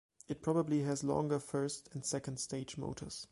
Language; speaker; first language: English; non-native, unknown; German